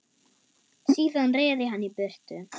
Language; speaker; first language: Icelandic; non-native, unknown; German